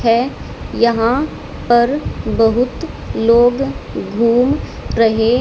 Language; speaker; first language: Hindi; native; Hindi